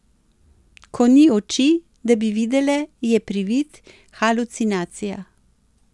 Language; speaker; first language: Slovenian; native; Slovenian